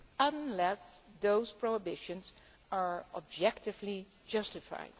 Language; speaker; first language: English; non-native, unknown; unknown